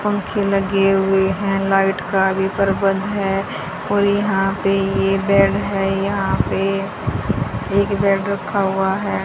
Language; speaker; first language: Hindi; native; Hindi